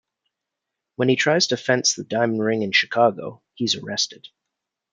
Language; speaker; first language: English; native; English